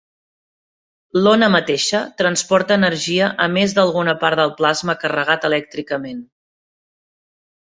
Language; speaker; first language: Catalan; native; Catalan